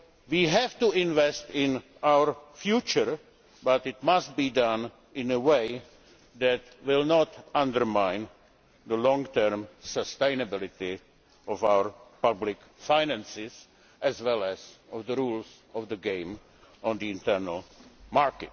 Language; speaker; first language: English; non-native, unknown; Czech